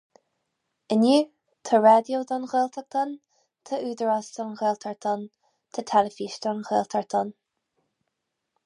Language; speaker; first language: Irish; non-native, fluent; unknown